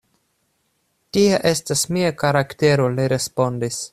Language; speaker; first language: Esperanto; non-native, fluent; Russian